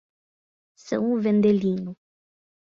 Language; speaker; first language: Portuguese; non-native, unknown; English